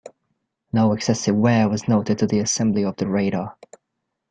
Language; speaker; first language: English; native; English